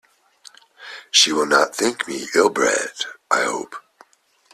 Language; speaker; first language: English; native; English